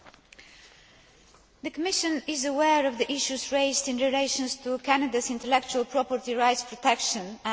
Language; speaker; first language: English; non-native, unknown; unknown